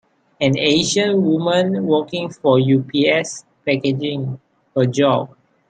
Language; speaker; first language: English; non-native, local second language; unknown